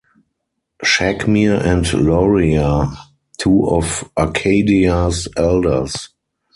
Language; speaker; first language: English; non-native, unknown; German